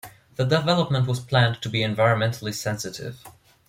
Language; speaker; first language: English; non-native, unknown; German